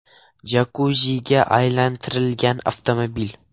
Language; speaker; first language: Uzbek; non-native, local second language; Russian